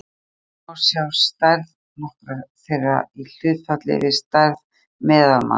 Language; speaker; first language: Icelandic; native; Icelandic